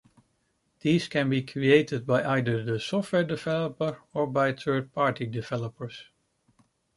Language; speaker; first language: English; non-native, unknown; Dutch